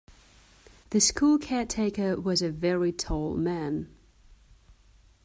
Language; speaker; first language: English; non-native, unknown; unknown